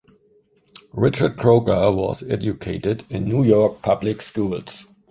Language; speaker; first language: English; non-native, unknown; German